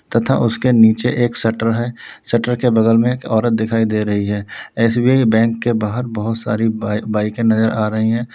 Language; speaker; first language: Hindi; native; Hindi